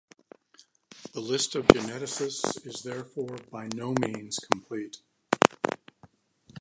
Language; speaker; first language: English; native; English